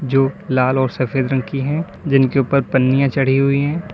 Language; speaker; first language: Hindi; native; Hindi